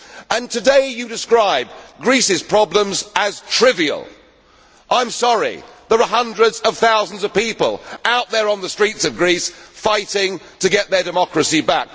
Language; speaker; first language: English; native; English